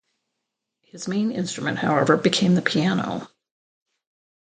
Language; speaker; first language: English; native; English